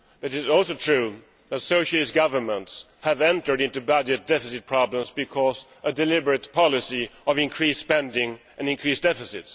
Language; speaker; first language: English; non-native, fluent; Swedish